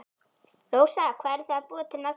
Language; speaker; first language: Icelandic; native; Icelandic